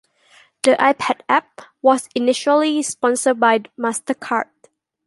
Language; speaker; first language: English; non-native, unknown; Thai